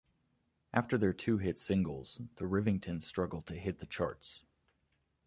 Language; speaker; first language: English; native; English